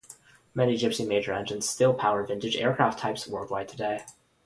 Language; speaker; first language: English; non-native, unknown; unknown